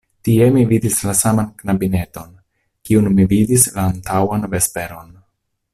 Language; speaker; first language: Esperanto; non-native, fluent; Italian